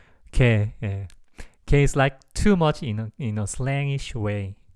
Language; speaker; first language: English; non-native, fluent; Korean